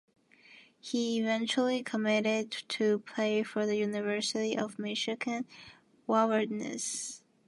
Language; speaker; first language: English; non-native, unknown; Japanese